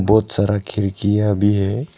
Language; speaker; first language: Hindi; non-native, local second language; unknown